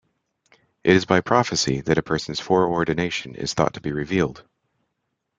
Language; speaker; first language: English; native; English